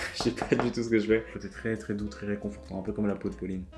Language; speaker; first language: French; native; French